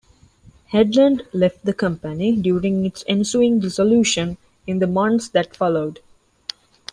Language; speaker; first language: English; non-native, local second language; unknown